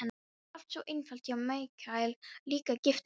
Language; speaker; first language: Icelandic; non-native, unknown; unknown